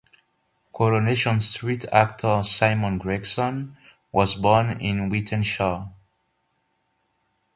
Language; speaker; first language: English; non-native, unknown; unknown